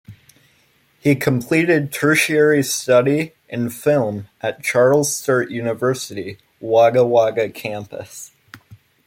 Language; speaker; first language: English; native; English